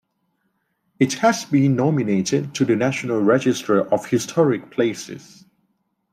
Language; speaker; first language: English; non-native, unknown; Thai